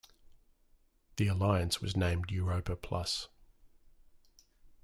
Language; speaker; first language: English; native; English